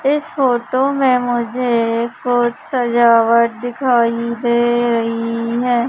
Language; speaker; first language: Hindi; native; Hindi